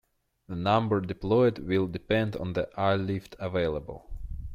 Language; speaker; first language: English; non-native, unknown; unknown